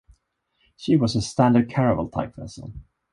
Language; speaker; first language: English; non-native, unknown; Swedish